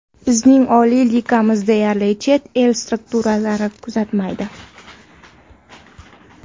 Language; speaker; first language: Uzbek; non-native, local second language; Kara-Kalpak